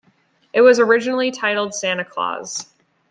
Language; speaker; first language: English; native; English